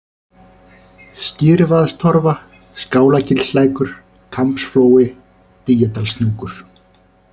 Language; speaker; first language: Icelandic; native; Icelandic